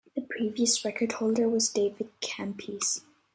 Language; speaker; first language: English; native; English